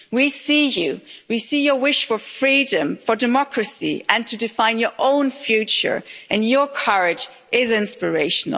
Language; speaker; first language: English; non-native, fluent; German